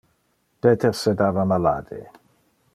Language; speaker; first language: Interlingua; non-native, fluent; Dutch